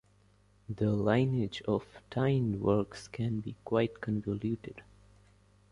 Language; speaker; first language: English; non-native, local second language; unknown